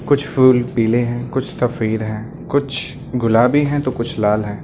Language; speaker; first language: Hindi; native; Hindi